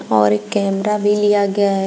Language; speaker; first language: Hindi; native; Hindi